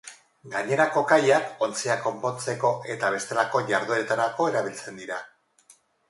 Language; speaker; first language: Basque; non-native, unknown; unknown